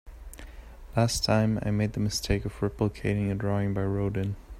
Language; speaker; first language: English; non-native, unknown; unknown